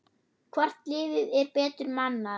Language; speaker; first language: Icelandic; non-native, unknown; German